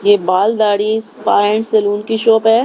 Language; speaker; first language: Hindi; native; Hindi